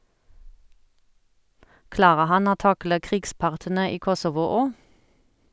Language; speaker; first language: Norwegian; non-native, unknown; German